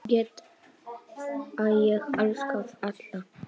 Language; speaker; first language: Icelandic; non-native, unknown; Polish